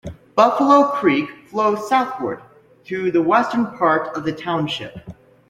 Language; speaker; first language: English; native; English